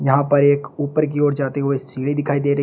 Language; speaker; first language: Hindi; native; Hindi